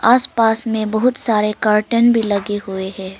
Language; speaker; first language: Hindi; early bilingual, other home language; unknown